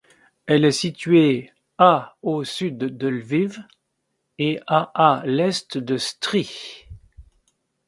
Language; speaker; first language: French; native; French